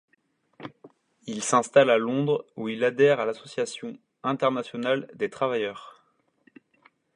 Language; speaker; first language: French; native; French